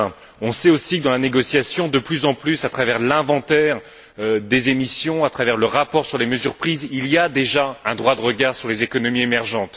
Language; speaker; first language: French; native; French